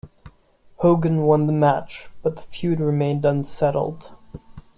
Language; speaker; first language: English; non-native, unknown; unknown